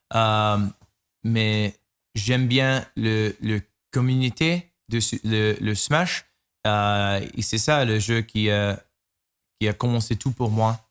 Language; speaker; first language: French; non-native, learner; English